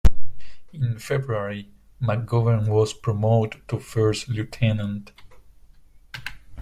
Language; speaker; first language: English; non-native, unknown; Spanish